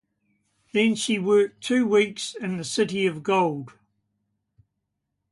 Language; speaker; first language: English; native; English